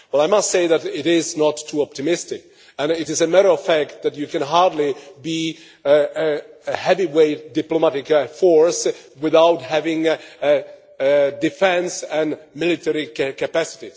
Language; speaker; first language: English; non-native, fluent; Czech